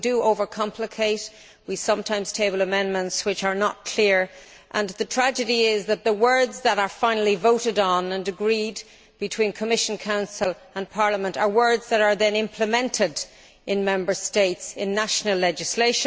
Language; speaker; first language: English; native; English